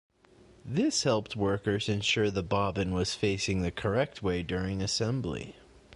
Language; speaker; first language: English; native; English